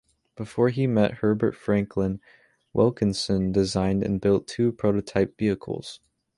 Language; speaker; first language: English; native; English